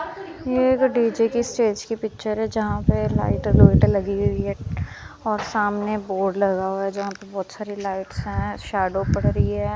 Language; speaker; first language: Hindi; non-native, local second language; Punjabi